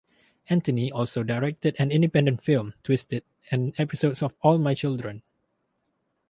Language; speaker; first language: English; non-native, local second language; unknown